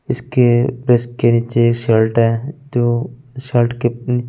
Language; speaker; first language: Hindi; non-native, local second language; Punjabi